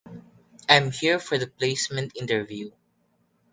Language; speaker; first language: English; non-native, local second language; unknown